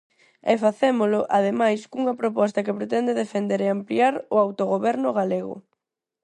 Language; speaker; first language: Galician; non-native, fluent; Spanish